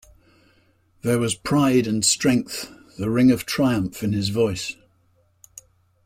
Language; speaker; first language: English; native; English